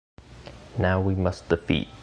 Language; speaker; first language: English; native; English